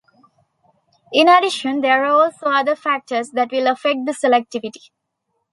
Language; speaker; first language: English; non-native, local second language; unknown